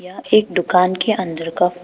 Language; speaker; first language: Hindi; non-native, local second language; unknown